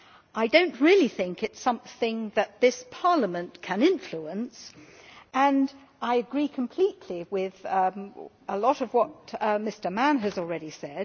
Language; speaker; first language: English; native; English